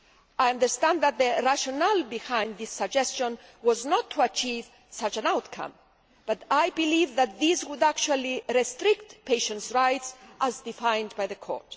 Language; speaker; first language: English; non-native, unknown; Greek